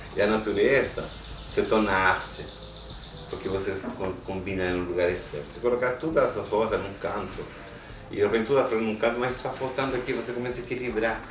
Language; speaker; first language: Portuguese; non-native, fluent; Spanish